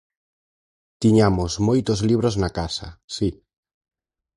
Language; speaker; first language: Galician; native; Galician